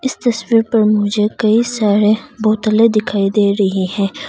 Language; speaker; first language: Hindi; non-native, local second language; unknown